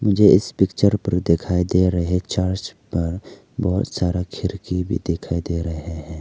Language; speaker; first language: Hindi; early bilingual, other home language; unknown